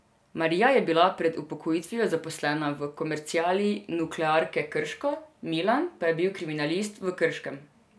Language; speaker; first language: Slovenian; non-native, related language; Serbian